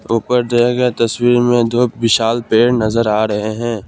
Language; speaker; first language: Hindi; non-native, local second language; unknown